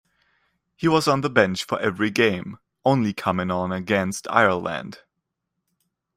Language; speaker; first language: English; non-native, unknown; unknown